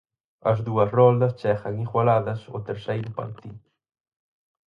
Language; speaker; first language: Galician; native; Galician